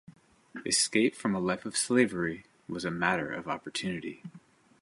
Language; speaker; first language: English; native; English